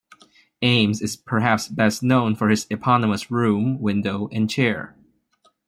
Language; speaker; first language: English; non-native, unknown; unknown